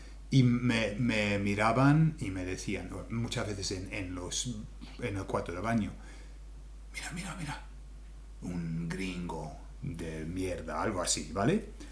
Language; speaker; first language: Spanish; non-native, fluent; English